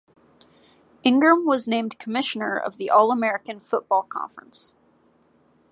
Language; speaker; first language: English; native; English